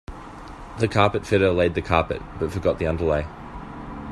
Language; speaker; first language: English; native; English